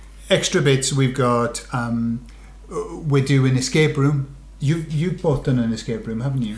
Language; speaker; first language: English; native; English